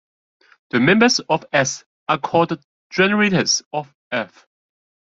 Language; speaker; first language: English; non-native, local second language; Cantonese